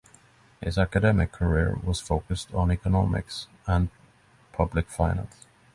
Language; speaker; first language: English; non-native, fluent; Norwegian